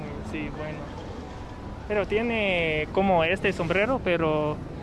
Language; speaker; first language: Spanish; non-native, learner; English